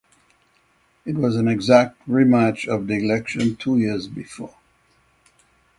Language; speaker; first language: English; native; English